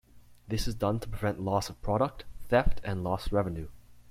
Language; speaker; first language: English; native; English